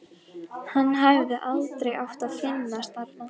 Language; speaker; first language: Icelandic; native; Icelandic